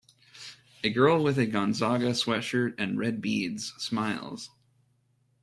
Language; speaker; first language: English; native; English